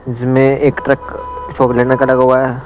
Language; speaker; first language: Hindi; non-native, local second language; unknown